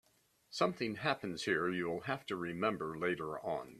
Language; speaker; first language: English; native; English